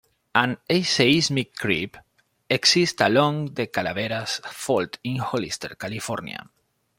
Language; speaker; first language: English; non-native, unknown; Spanish